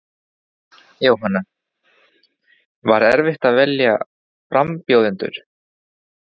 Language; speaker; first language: Icelandic; non-native, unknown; Spanish